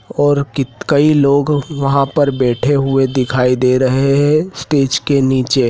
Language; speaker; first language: Hindi; native; Hindi